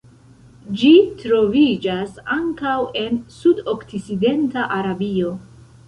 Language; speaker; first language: Esperanto; non-native, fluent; Central Kurdish